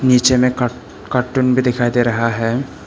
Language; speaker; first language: Hindi; early bilingual, other home language; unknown